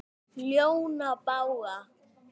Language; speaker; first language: Icelandic; native; Icelandic